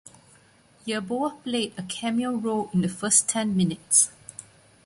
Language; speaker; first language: English; non-native, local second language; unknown